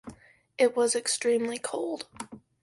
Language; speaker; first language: English; native; English